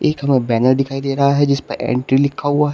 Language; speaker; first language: Hindi; native; Hindi